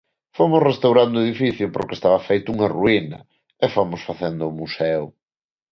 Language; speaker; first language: Galician; non-native, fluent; Spanish